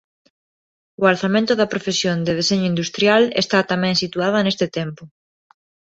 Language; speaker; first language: Galician; non-native, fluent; Spanish